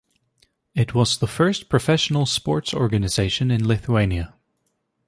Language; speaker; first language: English; native; English